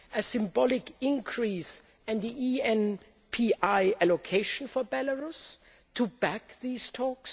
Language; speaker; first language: English; non-native, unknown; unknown